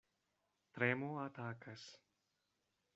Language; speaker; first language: Esperanto; non-native, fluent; Spanish